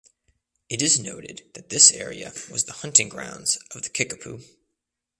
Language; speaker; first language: English; native; English